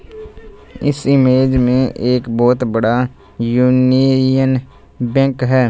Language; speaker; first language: Hindi; non-native, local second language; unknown